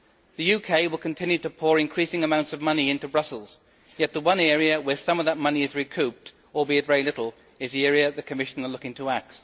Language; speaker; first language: English; native; English